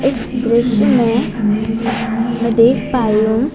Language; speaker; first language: Hindi; non-native, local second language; Gujarati